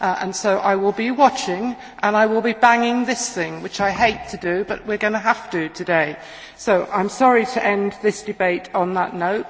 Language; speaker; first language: English; native; English